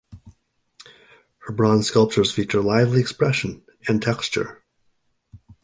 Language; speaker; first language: English; native; English